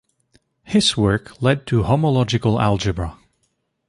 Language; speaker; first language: English; native; English